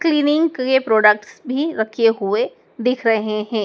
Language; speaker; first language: Hindi; native; Hindi